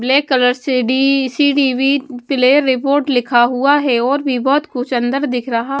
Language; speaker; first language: Hindi; non-native, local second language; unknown